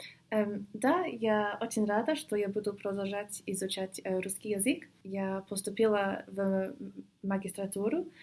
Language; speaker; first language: Russian; non-native, fluent; English